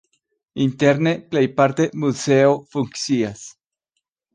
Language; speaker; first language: Esperanto; non-native, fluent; Spanish